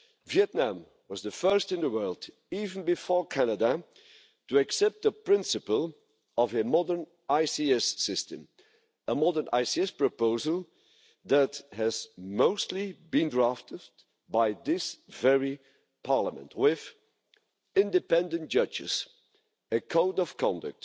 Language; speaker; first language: English; non-native, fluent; Dutch